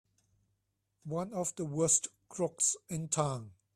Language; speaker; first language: English; non-native, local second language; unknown